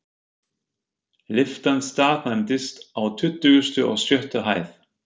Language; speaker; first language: Icelandic; non-native, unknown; German